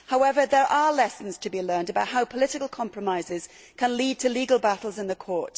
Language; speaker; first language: English; native; English